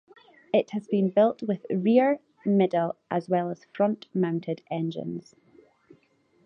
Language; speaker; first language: English; native; English